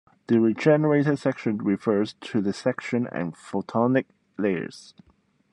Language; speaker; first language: English; non-native, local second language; Cantonese